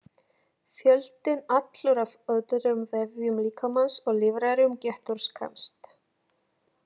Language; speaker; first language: Icelandic; non-native, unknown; Polish